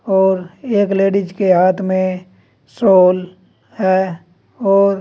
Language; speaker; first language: Hindi; native; Hindi